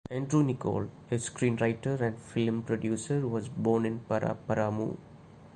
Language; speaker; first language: English; non-native, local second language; Malayalam